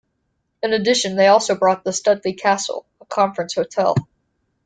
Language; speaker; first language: English; native; English